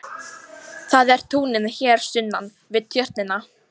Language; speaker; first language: Icelandic; non-native, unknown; Polish